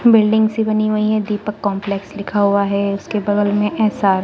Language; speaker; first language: Hindi; non-native, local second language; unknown